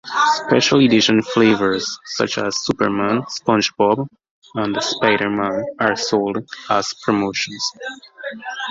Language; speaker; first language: English; native; English